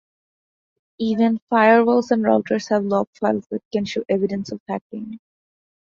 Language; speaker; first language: English; non-native, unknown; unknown